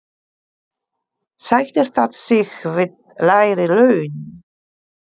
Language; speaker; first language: Icelandic; non-native, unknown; Polish